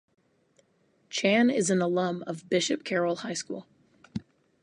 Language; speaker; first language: English; native; English